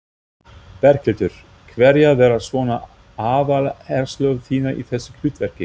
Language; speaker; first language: Icelandic; non-native, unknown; German